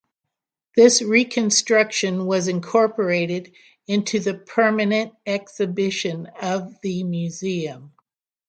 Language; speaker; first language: English; native; English